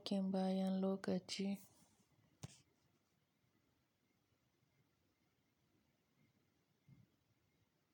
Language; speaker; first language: Hausa; native; Hausa